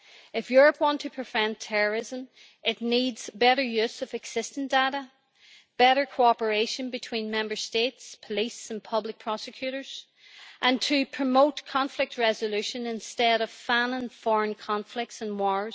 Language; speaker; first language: English; native; English